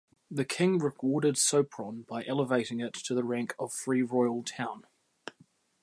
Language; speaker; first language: English; native; English